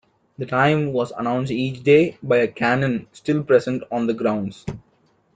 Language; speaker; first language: English; non-native, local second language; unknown